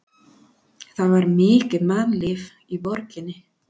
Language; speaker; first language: Icelandic; non-native, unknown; Spanish